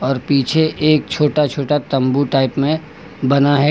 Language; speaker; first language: Hindi; native; Hindi